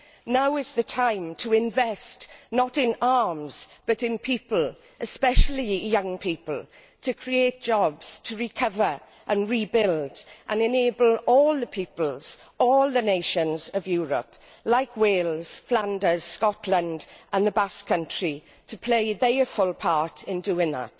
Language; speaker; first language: English; native; English